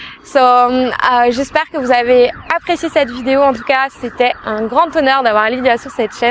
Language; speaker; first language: French; native; French